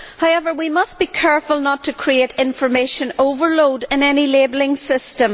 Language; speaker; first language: English; native; English